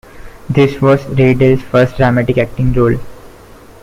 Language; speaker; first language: English; non-native, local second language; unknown